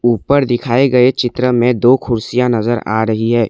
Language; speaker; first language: Hindi; non-native, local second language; Assamese